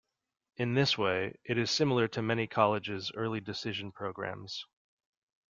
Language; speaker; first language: English; native; English